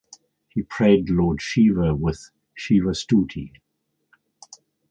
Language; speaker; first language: English; native; English